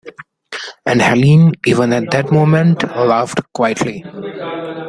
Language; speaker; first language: English; non-native, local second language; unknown